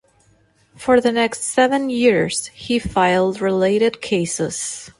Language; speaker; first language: English; non-native, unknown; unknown